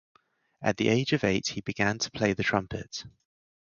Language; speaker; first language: English; native; English